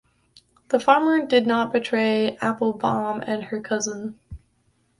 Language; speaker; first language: English; native; English